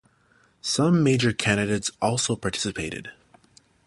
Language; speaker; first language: English; native; English